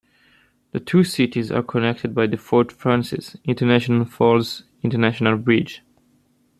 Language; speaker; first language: English; native; English